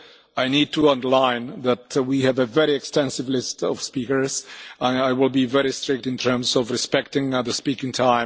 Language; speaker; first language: English; non-native, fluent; Czech